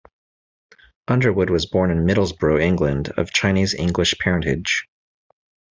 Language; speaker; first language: English; native; English